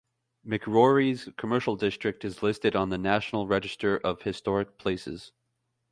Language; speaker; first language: English; native; English